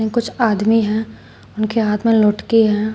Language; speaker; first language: Hindi; native; Hindi